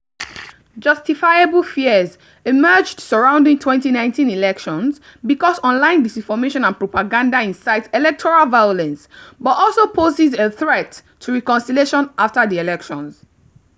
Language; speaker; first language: English; non-native, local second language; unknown